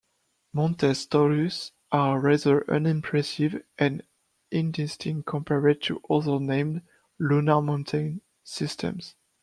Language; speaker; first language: English; non-native, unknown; French